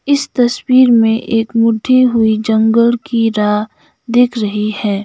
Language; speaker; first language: Hindi; non-native, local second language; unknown